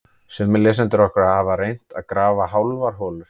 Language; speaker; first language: Icelandic; native; Icelandic